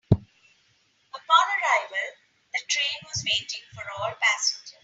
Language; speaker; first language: English; non-native, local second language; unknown